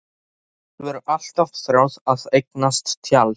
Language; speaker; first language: Icelandic; non-native, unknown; Polish